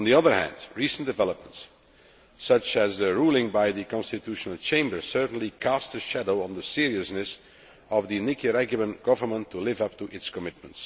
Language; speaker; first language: English; non-native, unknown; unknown